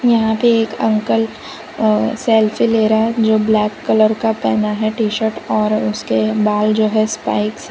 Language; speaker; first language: Hindi; non-native, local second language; Gujarati